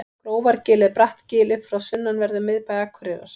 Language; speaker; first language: Icelandic; native; Icelandic